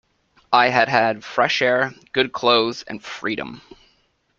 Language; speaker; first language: English; native; English